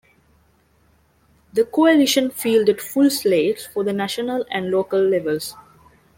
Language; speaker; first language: English; non-native, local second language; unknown